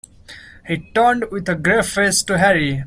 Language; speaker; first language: English; non-native, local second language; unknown